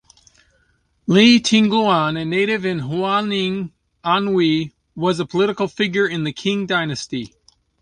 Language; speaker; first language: English; native; English